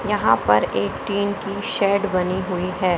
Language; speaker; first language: Hindi; native; Hindi